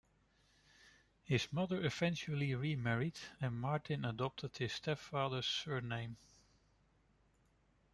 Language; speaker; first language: English; non-native, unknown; Dutch